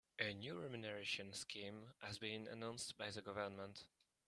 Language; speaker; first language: English; native; English